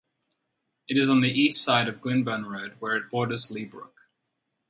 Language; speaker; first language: English; native; English